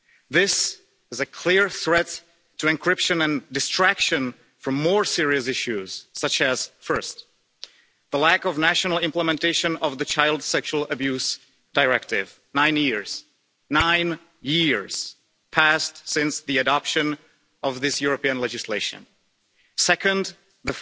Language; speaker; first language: English; non-native, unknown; Czech